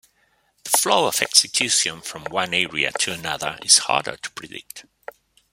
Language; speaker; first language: English; non-native, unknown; Spanish